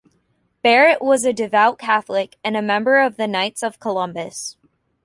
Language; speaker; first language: English; native; English